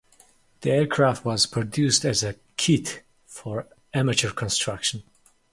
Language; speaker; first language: English; non-native, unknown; Mongolian